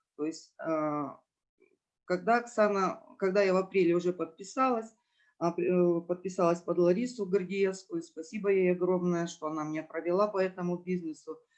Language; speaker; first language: Russian; native; Russian